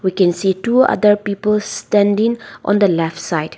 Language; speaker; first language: English; non-native, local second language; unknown